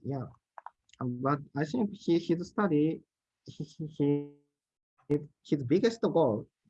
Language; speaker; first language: English; non-native, learner; Japanese